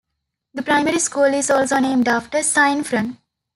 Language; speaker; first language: English; non-native, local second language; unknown